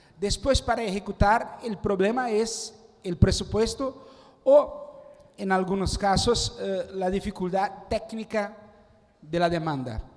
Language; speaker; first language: Spanish; non-native, related language; Portuguese